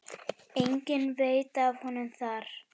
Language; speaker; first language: Icelandic; native; Icelandic